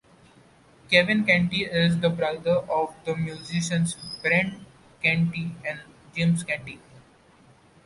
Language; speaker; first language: English; non-native, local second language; Marathi